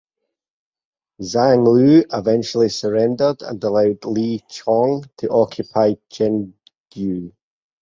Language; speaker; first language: English; native; English